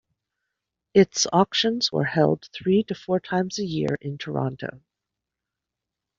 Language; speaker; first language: English; native; English